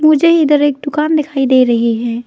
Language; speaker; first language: Hindi; non-native, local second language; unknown